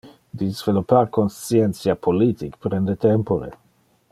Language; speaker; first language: Interlingua; non-native, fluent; Dutch